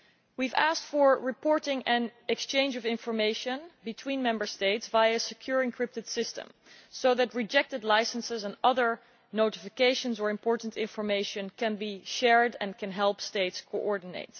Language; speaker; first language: English; non-native, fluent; Dutch